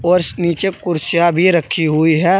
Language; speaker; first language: Hindi; native; Hindi